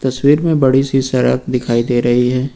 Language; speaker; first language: Hindi; native; Hindi